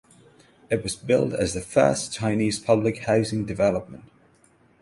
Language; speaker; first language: English; non-native, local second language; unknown